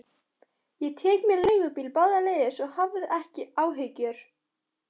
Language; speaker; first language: Icelandic; non-native, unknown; Polish